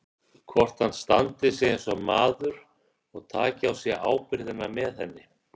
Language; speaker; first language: Icelandic; native; Icelandic